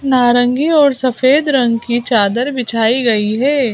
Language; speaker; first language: Hindi; native; Hindi